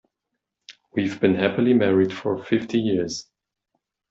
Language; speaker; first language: English; non-native, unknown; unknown